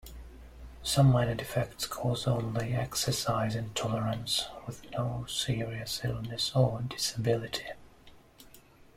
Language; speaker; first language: English; native; English